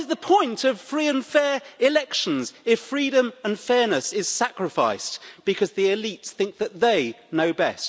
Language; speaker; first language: English; native; English